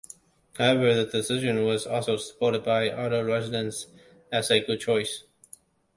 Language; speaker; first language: English; non-native, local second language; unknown